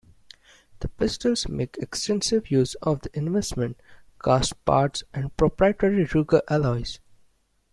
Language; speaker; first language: English; non-native, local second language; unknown